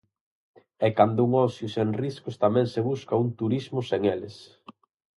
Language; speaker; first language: Galician; native; Galician